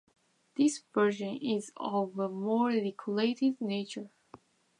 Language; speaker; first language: English; non-native, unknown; Japanese